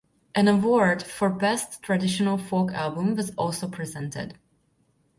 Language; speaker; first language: English; non-native, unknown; Hungarian